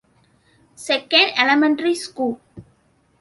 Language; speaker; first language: English; non-native, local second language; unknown